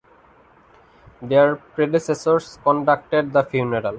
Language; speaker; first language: English; non-native, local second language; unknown